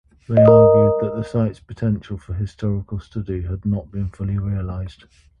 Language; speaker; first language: English; native; English